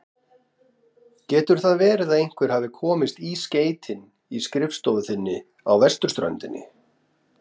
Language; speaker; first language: Icelandic; native; Icelandic